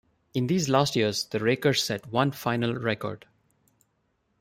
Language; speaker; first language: English; non-native, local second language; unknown